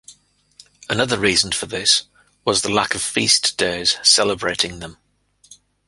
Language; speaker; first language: English; native; English